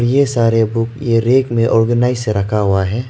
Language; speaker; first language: Hindi; early bilingual, other home language; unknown